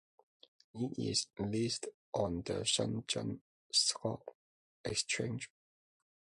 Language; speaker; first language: English; non-native, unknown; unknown